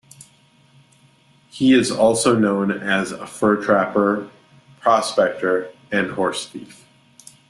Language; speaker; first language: English; native; English